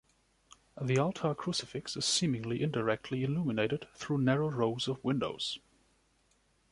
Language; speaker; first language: English; non-native, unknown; German